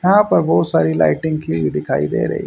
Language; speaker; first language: Hindi; native; Hindi